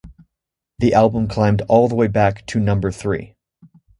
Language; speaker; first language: English; native; English